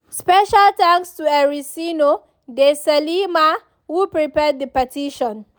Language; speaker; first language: English; non-native, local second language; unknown